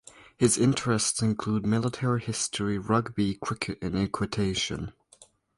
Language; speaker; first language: English; native; English